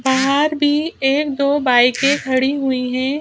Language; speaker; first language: Hindi; native; Hindi